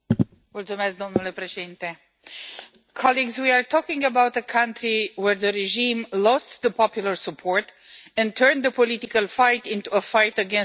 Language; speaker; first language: English; non-native, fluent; Romanian